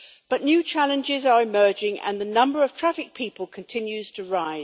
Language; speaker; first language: English; native; English